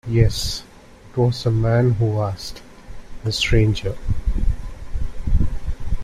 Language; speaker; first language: English; non-native, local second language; Tamil